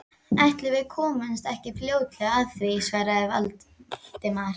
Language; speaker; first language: Icelandic; native; Icelandic